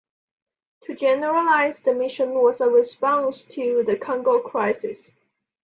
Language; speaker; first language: English; non-native, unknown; Chinese